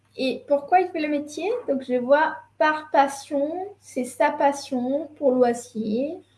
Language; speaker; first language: French; non-native, fluent; Spanish